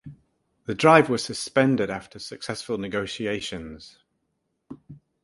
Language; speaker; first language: English; native; English